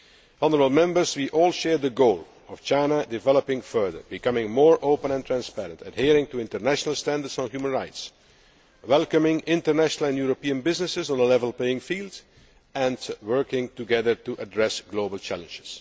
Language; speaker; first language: English; non-native, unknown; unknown